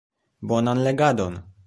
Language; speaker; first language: Esperanto; non-native, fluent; Polish